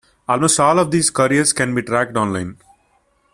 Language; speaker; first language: English; non-native, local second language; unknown